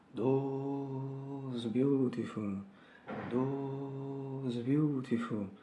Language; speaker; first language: English; non-native, learner; Italian